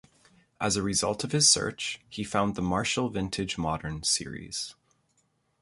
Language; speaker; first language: English; native; English